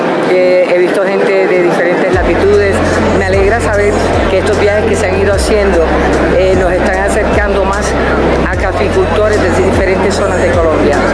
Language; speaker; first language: Spanish; native; Spanish